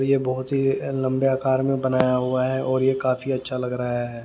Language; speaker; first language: Hindi; native; Hindi